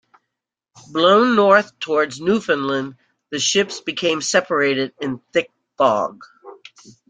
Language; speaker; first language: English; native; English